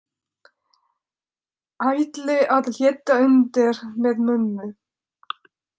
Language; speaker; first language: Icelandic; non-native, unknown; French